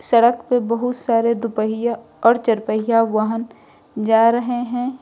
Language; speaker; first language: Hindi; native; Hindi